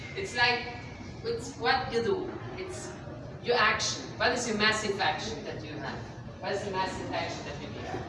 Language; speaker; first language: English; non-native, fluent; Spanish